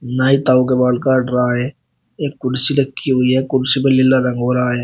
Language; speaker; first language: Hindi; native; Hindi